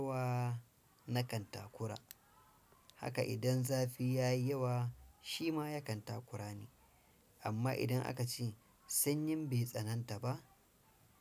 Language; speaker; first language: Hausa; non-native, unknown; Fula